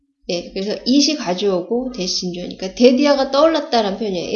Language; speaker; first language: Korean; native; Korean